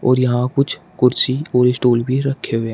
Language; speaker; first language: Hindi; native; Hindi